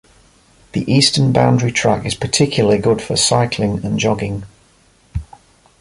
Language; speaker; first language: English; native; English